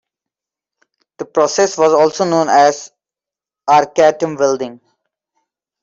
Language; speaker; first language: English; non-native, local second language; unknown